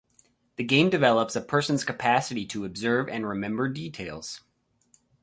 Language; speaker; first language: English; native; English